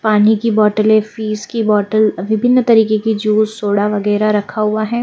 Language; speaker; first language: Hindi; native; Hindi